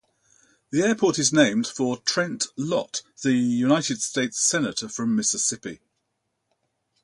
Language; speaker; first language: English; native; English